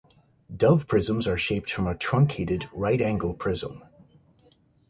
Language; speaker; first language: English; native; English